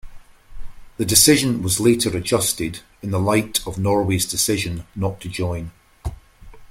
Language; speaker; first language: English; native; English